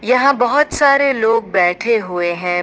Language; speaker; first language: Hindi; native; Hindi